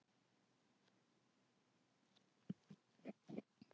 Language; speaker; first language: Icelandic; native; Icelandic